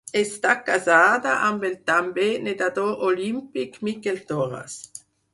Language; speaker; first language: Catalan; non-native, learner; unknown